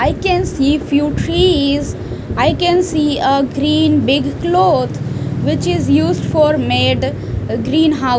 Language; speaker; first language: English; non-native, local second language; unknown